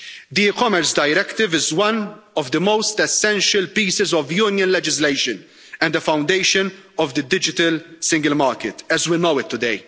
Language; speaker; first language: English; non-native, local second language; Maltese